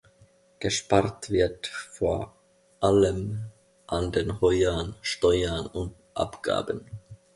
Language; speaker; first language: German; non-native, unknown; Finnish